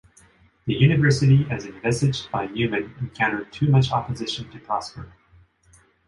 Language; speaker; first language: English; non-native, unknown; Japanese